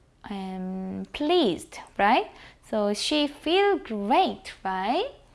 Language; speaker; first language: English; non-native, fluent; Korean